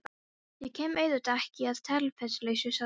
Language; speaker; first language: Icelandic; non-native, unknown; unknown